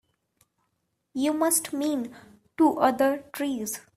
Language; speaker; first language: English; non-native, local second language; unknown